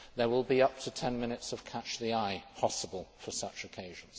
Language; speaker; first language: English; native; English